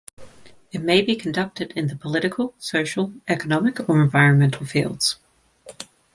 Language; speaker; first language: English; native; English